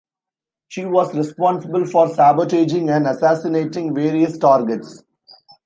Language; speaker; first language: English; non-native, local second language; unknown